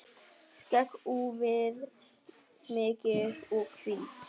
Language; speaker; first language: Icelandic; non-native, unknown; Vietnamese